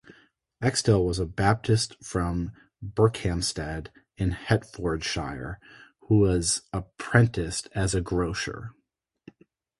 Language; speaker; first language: English; native; English